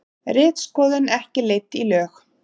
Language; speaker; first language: Icelandic; native; Icelandic